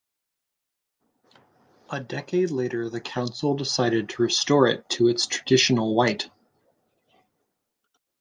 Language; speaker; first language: English; native; English